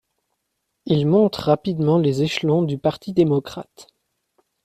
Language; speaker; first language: French; native; French